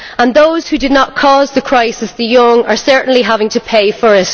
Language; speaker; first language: English; native; English